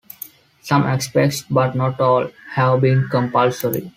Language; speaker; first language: English; non-native, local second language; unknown